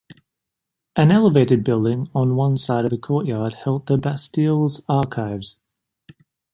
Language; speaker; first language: English; native; English